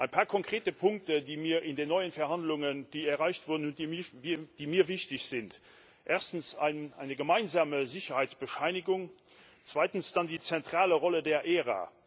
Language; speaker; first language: German; non-native, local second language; Luxembourgish